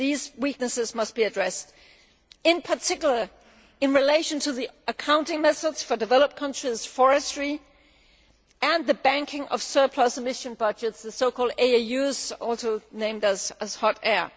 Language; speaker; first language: English; non-native, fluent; Danish